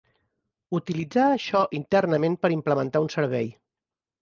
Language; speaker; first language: Catalan; native; Catalan